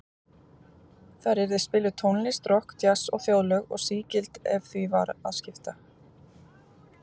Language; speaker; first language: Icelandic; native; Icelandic